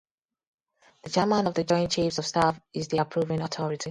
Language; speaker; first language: English; non-native, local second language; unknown